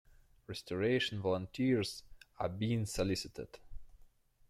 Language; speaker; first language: English; non-native, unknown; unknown